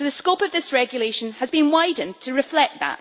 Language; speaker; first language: English; native; English